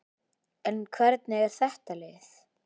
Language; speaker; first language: Icelandic; native; Icelandic